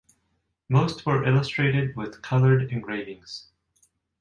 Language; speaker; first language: English; non-native, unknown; Japanese